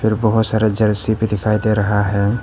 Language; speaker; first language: Hindi; non-native, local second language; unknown